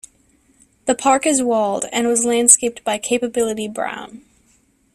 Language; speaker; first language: English; native; English